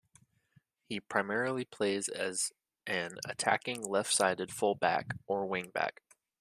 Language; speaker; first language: English; native; English